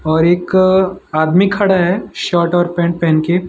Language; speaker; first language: Hindi; non-native, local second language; Gujarati